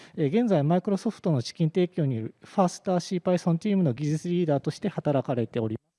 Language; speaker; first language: Japanese; native; Japanese